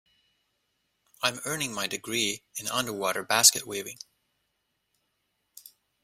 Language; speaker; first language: English; native; English